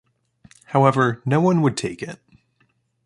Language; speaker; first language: English; native; English